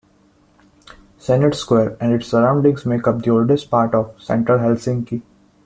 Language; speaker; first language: English; non-native, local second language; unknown